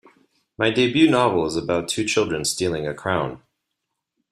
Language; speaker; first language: English; native; English